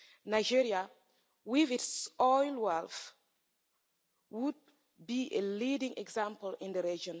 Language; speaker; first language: English; non-native, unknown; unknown